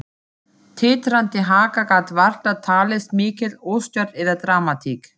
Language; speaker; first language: Icelandic; non-native, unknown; German